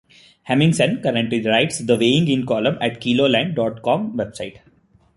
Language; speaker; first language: English; non-native, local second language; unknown